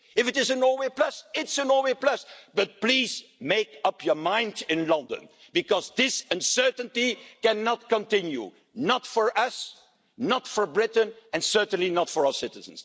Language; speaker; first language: English; non-native, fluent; Dutch